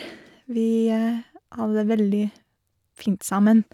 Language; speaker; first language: Norwegian; non-native, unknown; English